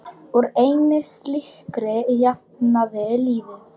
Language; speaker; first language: Icelandic; non-native, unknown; Polish